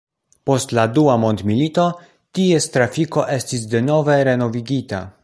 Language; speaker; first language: Esperanto; non-native, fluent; Polish